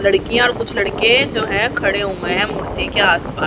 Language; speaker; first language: Hindi; native; Hindi